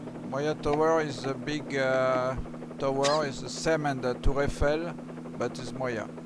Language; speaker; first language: English; non-native, learner; French